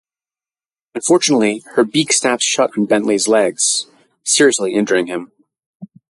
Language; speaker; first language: English; native; English